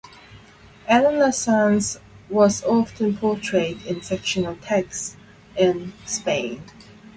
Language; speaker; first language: English; non-native, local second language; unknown